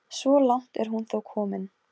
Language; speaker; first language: Icelandic; non-native, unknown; Polish